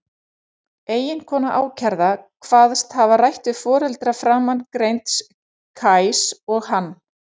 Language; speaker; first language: Icelandic; native; Icelandic